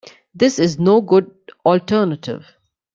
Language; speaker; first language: English; non-native, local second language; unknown